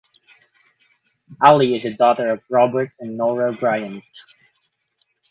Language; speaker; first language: English; non-native, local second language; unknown